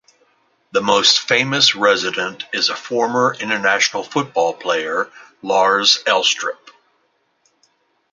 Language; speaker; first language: English; native; English